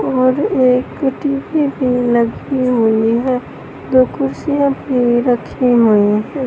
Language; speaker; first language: Hindi; native; Hindi